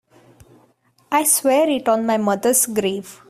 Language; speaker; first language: English; non-native, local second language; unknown